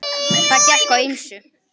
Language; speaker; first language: Icelandic; native; Icelandic